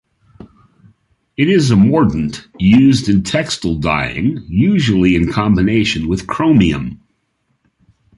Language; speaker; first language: English; native; English